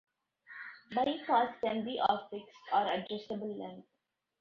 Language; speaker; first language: English; non-native, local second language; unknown